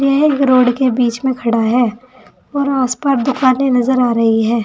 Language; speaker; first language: Hindi; native; Hindi